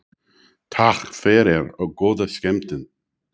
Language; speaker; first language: Icelandic; non-native, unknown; English